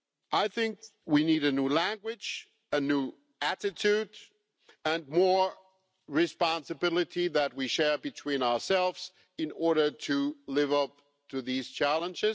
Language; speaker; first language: English; non-native, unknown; German